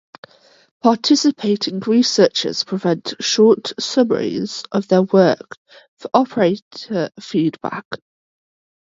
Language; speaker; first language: English; native; English